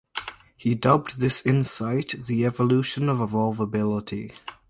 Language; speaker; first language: English; native; English